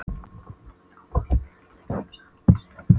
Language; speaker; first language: Icelandic; non-native, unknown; Polish